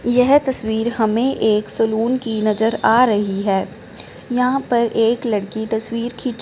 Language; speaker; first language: Hindi; non-native, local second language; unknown